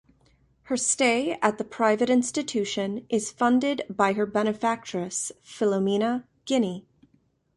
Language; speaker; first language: English; native; English